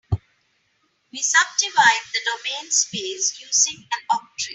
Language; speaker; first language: English; non-native, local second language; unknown